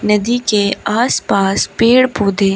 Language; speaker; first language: Hindi; native; Hindi